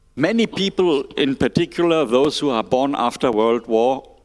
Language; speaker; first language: English; non-native, fluent; German